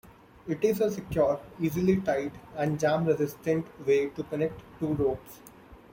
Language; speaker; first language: English; non-native, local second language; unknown